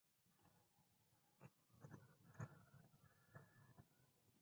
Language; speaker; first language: English; non-native, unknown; Spanish